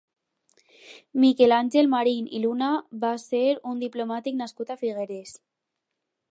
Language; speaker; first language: Catalan; non-native, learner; Spanish